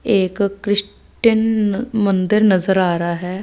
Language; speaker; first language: Hindi; non-native, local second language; Punjabi